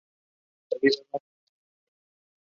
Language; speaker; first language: English; non-native, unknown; Spanish